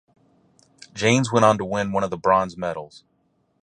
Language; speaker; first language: English; native; English